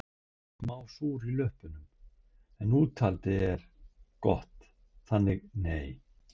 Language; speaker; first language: Icelandic; native; Icelandic